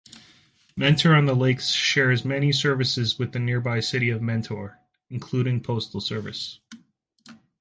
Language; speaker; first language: English; native; English